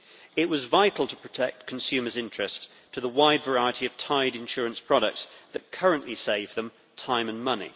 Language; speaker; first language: English; native; English